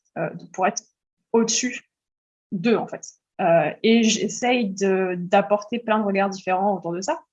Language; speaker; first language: French; early bilingual, heritage; French